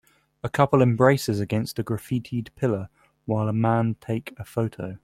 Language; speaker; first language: English; native; English